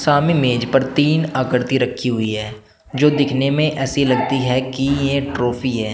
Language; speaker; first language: Hindi; native; Hindi